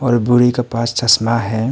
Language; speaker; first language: Hindi; early bilingual, other home language; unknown